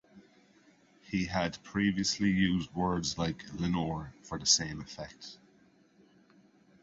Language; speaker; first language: English; native; English